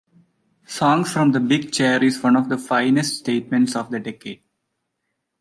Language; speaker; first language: English; non-native, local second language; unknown